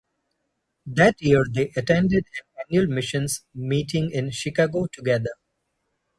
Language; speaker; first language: English; non-native, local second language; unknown